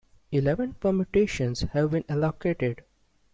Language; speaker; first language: English; non-native, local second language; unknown